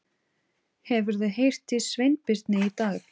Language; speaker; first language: Icelandic; non-native, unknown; Portuguese